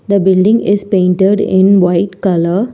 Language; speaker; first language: English; non-native, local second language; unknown